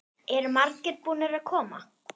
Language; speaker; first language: Icelandic; non-native, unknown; German